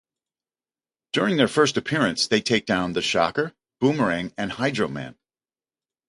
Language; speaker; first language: English; native; English